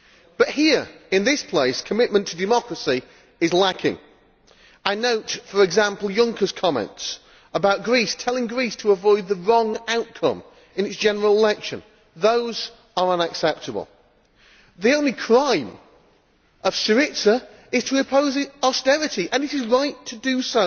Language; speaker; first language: English; native; English